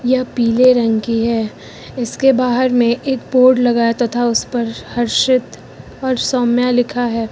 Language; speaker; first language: Hindi; native; Hindi